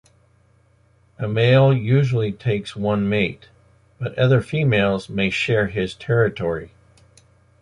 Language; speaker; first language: English; non-native, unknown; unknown